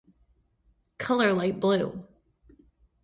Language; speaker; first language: English; native; English